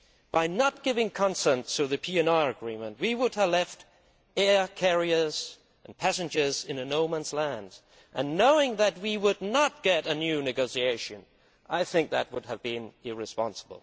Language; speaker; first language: English; non-native, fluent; Danish